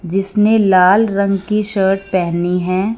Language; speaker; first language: Hindi; non-native, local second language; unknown